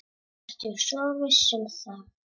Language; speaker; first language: Icelandic; non-native, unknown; Czech